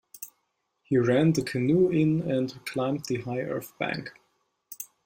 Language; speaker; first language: English; non-native, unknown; German